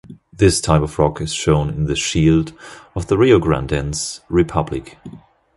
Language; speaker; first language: English; non-native, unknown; German